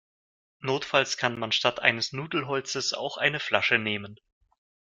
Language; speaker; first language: German; non-native, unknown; Russian